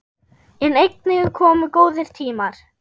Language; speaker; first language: Icelandic; non-native, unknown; German